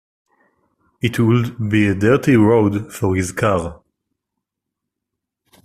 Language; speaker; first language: English; non-native, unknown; Hebrew